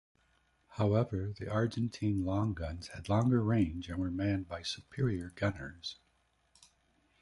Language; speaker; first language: English; native; English